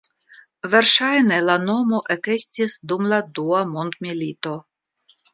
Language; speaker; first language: Esperanto; non-native, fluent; Russian